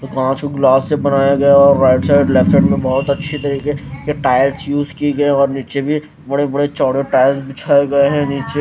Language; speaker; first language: Hindi; non-native, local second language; Punjabi